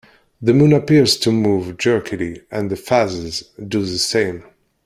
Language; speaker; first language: English; non-native, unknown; Kabyle